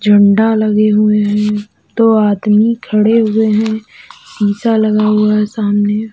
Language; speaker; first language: Hindi; native; Hindi